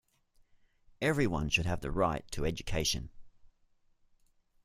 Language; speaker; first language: English; native; English